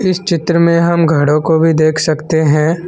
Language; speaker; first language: Hindi; non-native, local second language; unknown